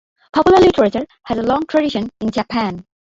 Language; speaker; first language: English; non-native, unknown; Bangla